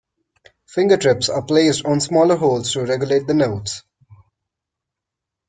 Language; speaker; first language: English; non-native, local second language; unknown